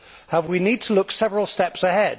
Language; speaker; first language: English; native; English